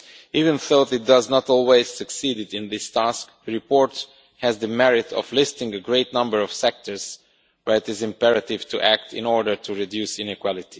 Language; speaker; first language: English; non-native, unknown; Romanian